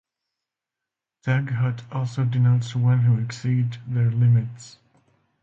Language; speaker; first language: English; non-native, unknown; Finnish